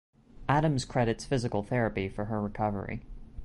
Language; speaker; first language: English; native; English